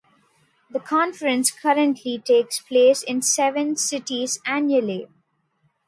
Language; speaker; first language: English; non-native, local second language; Telugu